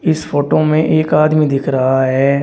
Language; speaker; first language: Hindi; native; Hindi